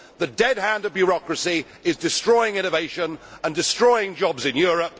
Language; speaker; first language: English; native; English